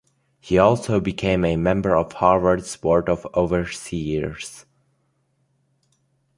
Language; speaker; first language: English; native; English